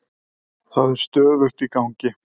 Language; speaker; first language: Icelandic; native; Icelandic